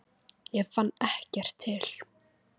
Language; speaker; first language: Icelandic; native; Icelandic